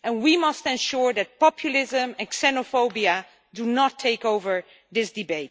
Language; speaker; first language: English; non-native, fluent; Dutch